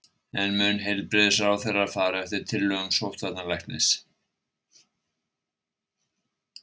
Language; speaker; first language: Icelandic; native; Icelandic